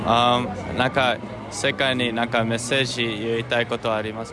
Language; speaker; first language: Japanese; non-native, learner; English